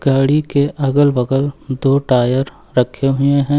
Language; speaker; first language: Hindi; native; Hindi